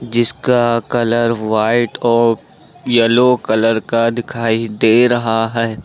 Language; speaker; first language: Hindi; native; Hindi